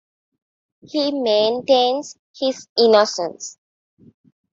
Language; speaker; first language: English; non-native, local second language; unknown